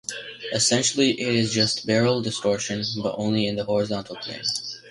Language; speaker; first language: English; native; English